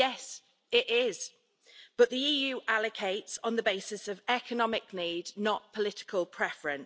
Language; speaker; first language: English; native; English